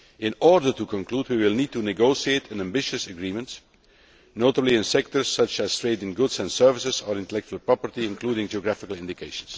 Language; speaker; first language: English; non-native, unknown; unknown